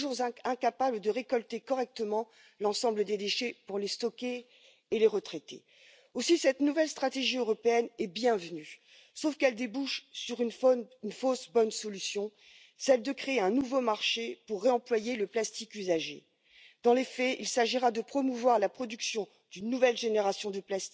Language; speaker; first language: French; native; French